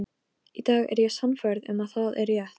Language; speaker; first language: Icelandic; non-native, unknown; Polish